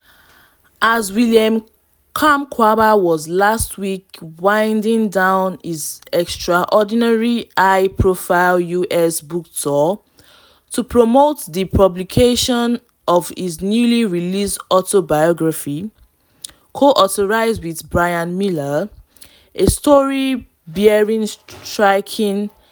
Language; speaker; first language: English; non-native, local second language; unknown